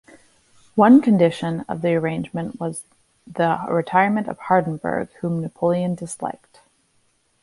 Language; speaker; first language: English; native; English